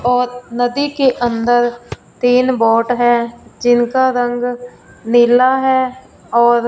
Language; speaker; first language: Hindi; non-native, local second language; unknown